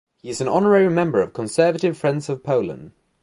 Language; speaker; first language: English; native; English